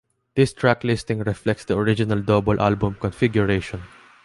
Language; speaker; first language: English; non-native, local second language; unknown